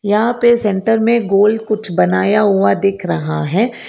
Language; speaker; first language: Hindi; non-native, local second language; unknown